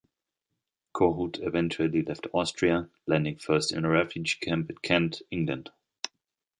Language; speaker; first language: English; non-native, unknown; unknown